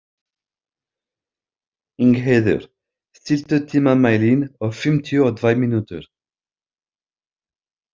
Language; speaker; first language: Icelandic; non-native, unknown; French